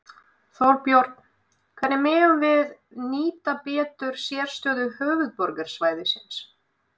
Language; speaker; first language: Icelandic; non-native, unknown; Russian